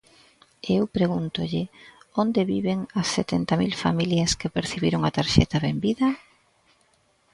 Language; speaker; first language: Galician; native; Galician